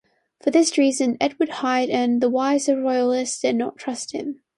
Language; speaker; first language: English; non-native, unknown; Chinese